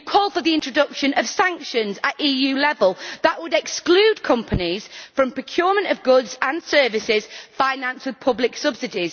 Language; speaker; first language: English; native; English